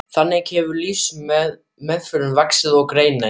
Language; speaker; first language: Icelandic; non-native, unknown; German